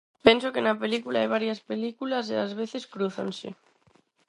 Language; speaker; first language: Galician; non-native, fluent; Spanish